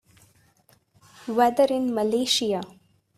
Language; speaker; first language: English; non-native, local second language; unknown